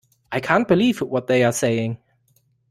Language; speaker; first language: English; non-native, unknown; German